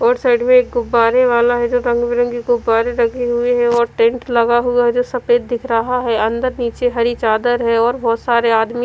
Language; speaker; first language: Hindi; non-native, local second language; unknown